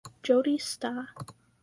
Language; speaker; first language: English; native; English